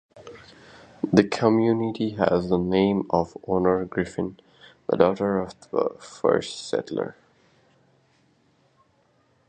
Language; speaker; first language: English; native; English